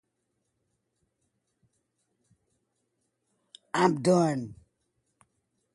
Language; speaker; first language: English; native; English